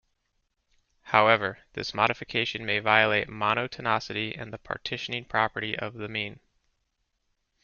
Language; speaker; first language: English; native; English